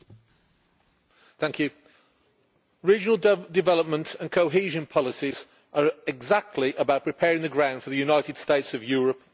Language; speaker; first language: English; native; English